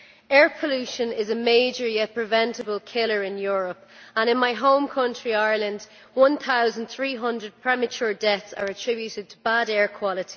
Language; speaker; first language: English; native; English